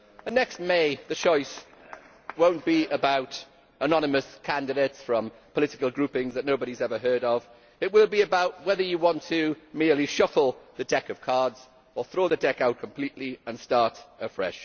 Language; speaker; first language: English; native; English